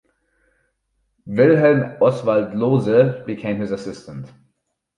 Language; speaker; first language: English; non-native, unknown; German